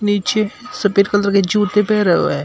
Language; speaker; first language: Hindi; native; Hindi